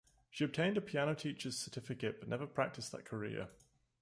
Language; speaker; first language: English; native; English